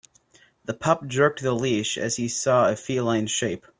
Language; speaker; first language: English; native; English